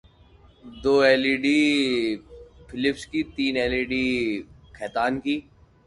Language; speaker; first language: English; non-native, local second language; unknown